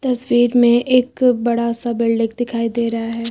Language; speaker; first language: Hindi; native; Hindi